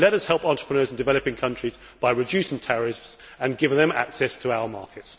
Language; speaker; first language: English; native; English